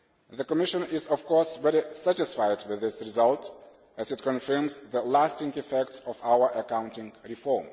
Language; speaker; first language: English; non-native, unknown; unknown